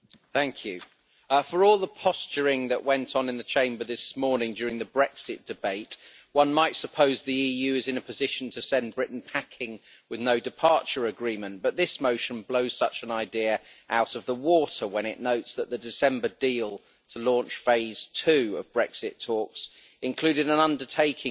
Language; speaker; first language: English; native; English